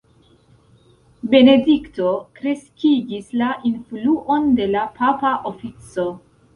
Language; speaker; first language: Esperanto; non-native, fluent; Central Kurdish